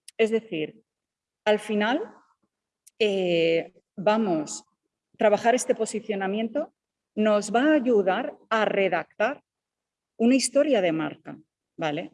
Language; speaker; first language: Spanish; native; Spanish